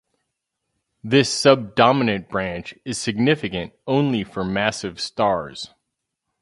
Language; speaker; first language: English; native; English